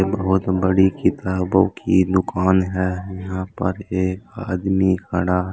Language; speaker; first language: Hindi; native; Hindi